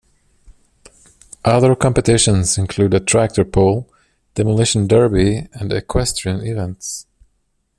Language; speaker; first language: English; non-native, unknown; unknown